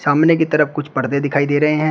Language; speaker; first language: Hindi; native; Hindi